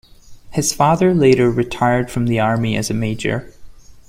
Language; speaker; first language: English; non-native, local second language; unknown